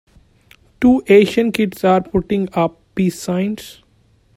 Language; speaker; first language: English; native; English